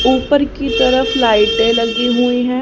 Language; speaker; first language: Hindi; native; Hindi